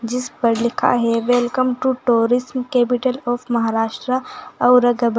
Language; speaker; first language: Hindi; native; Hindi